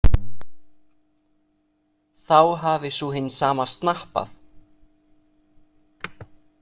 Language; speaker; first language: Icelandic; non-native, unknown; Italian